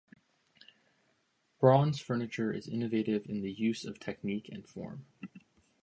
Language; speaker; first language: English; native; English